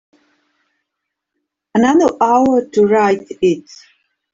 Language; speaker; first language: English; native; English